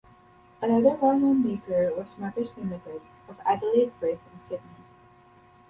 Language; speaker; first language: English; non-native, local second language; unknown